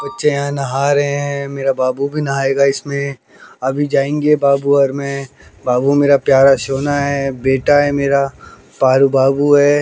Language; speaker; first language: Hindi; native; Hindi